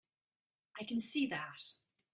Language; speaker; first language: English; native; English